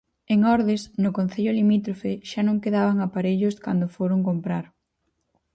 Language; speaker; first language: Galician; native; Galician